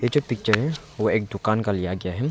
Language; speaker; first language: Hindi; non-native, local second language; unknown